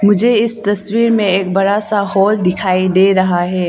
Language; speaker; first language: Hindi; non-native, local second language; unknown